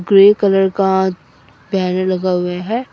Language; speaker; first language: Hindi; non-native, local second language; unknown